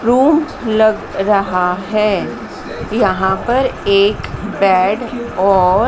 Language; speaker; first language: Hindi; native; Hindi